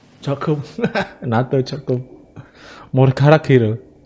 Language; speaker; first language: Korean; non-native, learner; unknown